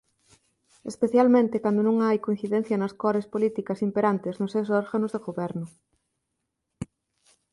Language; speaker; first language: Galician; native; Galician